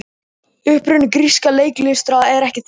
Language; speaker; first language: Icelandic; native; Icelandic